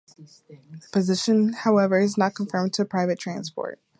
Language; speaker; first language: English; native; English